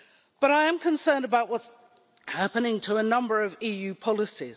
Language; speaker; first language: English; native; English